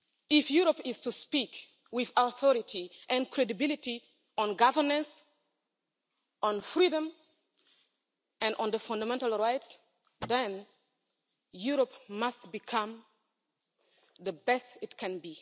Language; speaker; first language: English; non-native, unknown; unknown